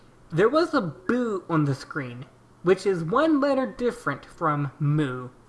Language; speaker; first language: English; native; English